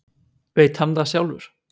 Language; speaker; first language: Icelandic; native; Icelandic